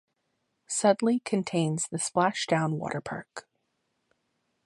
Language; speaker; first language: English; native; English